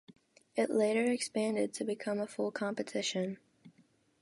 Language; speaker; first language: English; non-native, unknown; Latvian